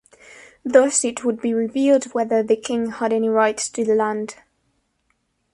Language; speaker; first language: English; non-native, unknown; Spanish